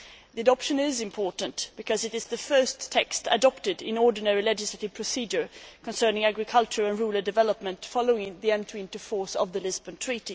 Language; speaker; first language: English; non-native, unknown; Swedish